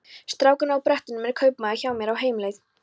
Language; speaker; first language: Icelandic; non-native, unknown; Polish